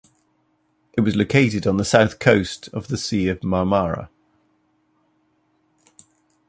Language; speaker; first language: English; native; English